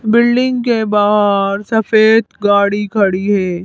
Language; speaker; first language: Hindi; native; Hindi